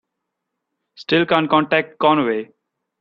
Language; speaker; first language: English; non-native, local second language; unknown